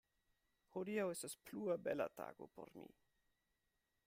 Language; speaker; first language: Esperanto; non-native, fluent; German